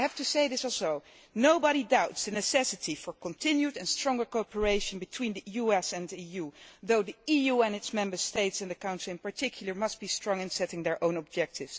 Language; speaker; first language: English; non-native, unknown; Dutch